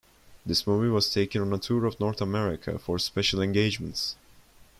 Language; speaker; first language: English; non-native, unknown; Turkish